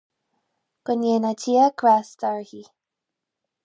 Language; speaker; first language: Irish; non-native, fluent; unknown